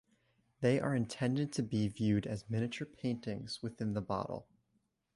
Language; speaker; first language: English; native; English